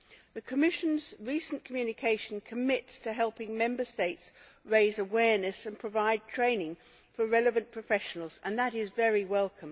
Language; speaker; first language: English; native; English